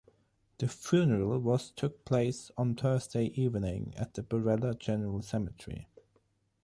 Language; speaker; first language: English; non-native, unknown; German